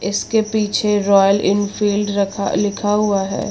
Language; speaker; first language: Hindi; native; Hindi